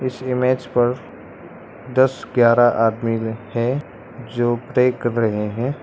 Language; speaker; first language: Hindi; non-native, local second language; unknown